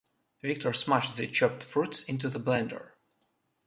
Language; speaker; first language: English; non-native, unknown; Russian